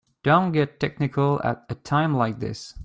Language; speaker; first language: English; native; English